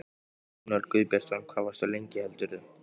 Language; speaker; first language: Icelandic; native; Icelandic